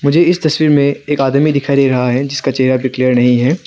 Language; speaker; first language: Hindi; non-native, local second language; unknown